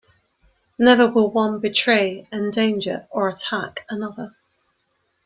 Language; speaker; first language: English; native; English